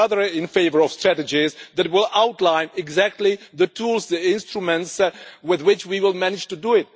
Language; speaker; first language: English; non-native, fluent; Czech